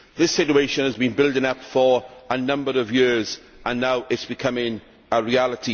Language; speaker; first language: English; native; English